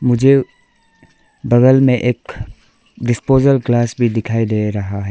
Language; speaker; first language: Hindi; non-native, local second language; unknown